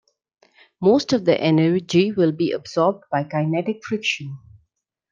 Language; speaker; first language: English; non-native, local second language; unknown